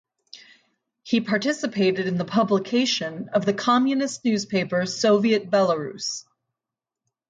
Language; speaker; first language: English; native; English